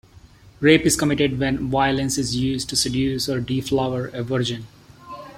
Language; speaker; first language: English; non-native, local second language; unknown